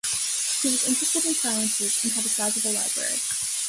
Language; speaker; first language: English; native; English